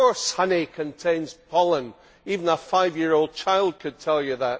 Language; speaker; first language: English; native; English